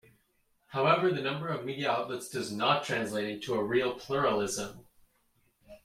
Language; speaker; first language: English; native; English